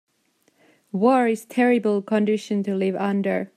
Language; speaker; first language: English; native; English